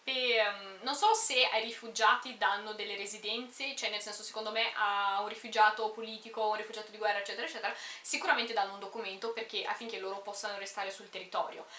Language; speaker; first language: Italian; early bilingual, other home language; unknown